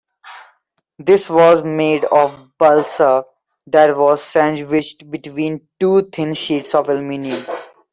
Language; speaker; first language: English; non-native, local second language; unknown